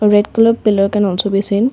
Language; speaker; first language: English; non-native, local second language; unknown